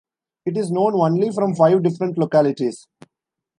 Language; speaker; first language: English; non-native, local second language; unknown